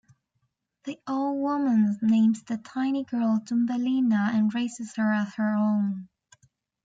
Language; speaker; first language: English; native; English